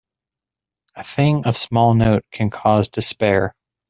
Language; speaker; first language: English; native; English